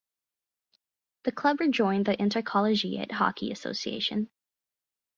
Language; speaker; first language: English; native; English